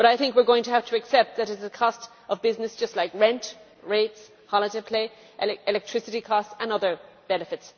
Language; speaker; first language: English; native; English